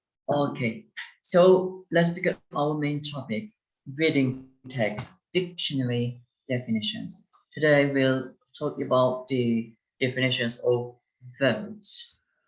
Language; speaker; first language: English; non-native, fluent; Turkish